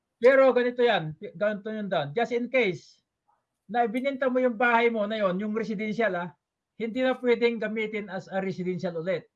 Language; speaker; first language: Filipino; non-native, local second language; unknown